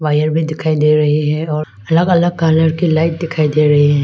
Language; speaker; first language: Hindi; non-native, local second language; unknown